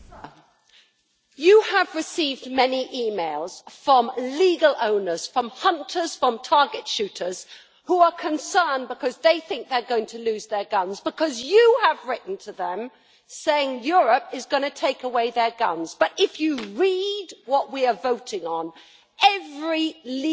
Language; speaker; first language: English; native; English